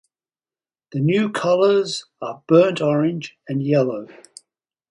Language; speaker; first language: English; native; English